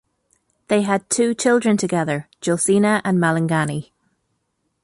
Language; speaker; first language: English; native; English